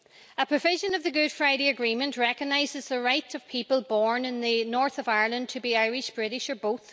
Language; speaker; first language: English; native; English